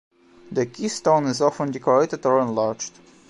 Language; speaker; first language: English; non-native, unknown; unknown